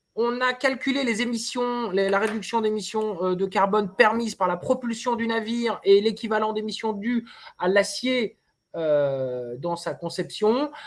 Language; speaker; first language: French; native; French